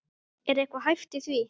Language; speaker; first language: Icelandic; native; Icelandic